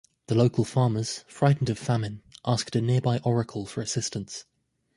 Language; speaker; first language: English; native; English